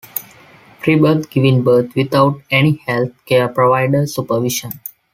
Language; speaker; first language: English; non-native, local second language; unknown